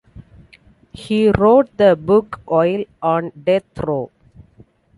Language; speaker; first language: English; non-native, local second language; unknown